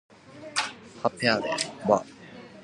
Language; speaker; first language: English; non-native, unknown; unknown